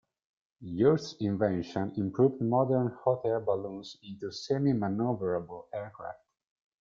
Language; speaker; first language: English; non-native, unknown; Italian